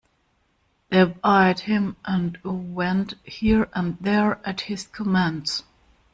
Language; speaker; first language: English; non-native, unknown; German